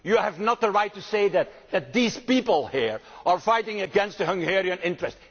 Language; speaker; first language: English; non-native, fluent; Dutch